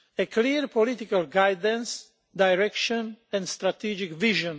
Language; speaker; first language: English; non-native, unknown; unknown